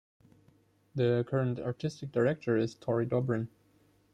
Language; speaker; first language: English; non-native, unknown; German